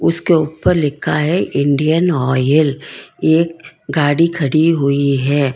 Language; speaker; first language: Hindi; non-native, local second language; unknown